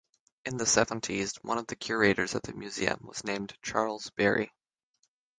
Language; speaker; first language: English; native; English